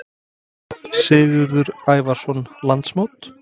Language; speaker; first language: Icelandic; non-native, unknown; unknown